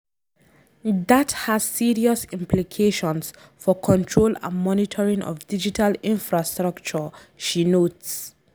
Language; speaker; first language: English; non-native, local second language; Hausa